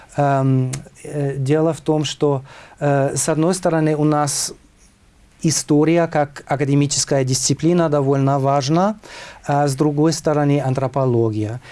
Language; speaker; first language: Russian; non-native, fluent; German